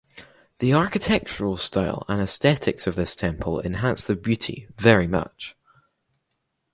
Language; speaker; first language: English; native; English